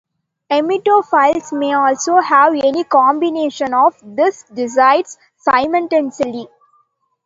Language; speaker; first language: English; non-native, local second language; Tamil